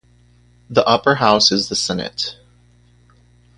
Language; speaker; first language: English; native; English